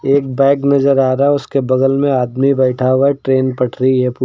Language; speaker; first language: Hindi; native; Hindi